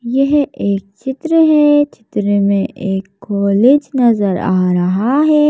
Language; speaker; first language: Hindi; native; Hindi